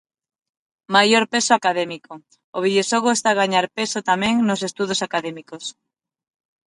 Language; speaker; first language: Galician; non-native, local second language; Spanish